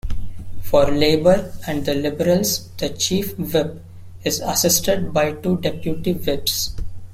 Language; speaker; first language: English; non-native, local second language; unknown